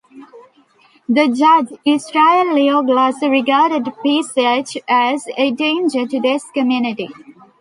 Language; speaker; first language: English; non-native, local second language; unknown